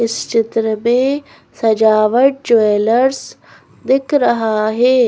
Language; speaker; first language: Hindi; native; Hindi